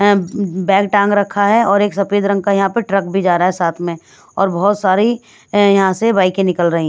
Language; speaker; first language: Hindi; non-native, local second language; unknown